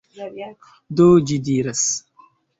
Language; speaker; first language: Esperanto; non-native, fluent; Chinese